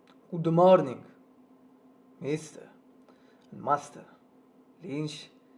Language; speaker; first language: English; non-native, learner; Italian